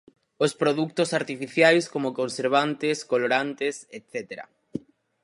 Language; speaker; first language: Galician; native; Galician